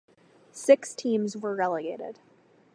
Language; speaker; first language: English; native; English